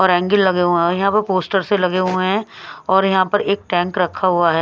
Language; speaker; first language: Hindi; non-native, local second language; Punjabi